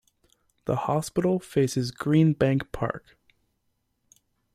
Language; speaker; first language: English; native; English